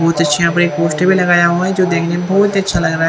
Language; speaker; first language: Hindi; native; Hindi